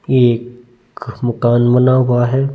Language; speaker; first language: Hindi; non-native, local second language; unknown